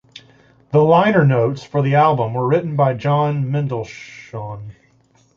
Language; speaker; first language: English; native; English